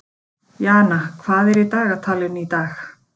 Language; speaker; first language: Icelandic; native; Icelandic